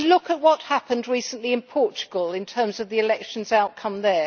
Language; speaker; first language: English; native; English